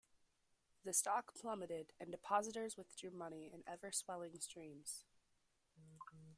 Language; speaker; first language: English; native; English